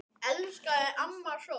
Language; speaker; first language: Icelandic; native; Icelandic